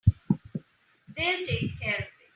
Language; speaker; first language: English; non-native, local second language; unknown